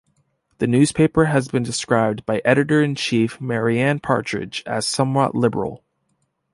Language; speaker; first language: English; native; English